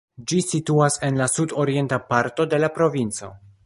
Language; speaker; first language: Esperanto; non-native, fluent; Polish